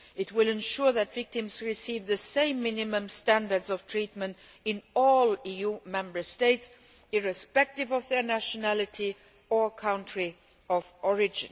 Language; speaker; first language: English; non-native, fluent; Luxembourgish